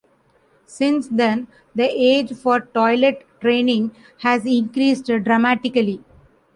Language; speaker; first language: English; non-native, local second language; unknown